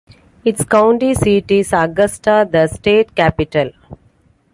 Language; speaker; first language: English; non-native, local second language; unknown